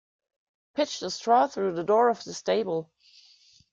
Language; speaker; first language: English; non-native, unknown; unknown